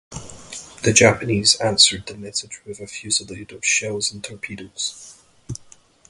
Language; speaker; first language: English; native; English